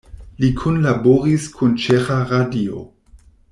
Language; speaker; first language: Esperanto; non-native, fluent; German